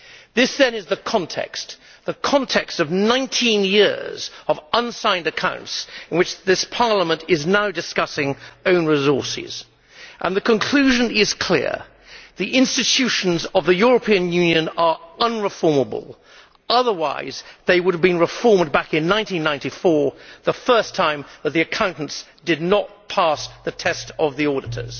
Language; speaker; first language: English; native; English